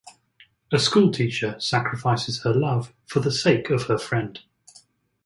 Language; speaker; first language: English; native; English